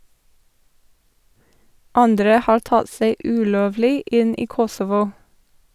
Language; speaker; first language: Norwegian; non-native, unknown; English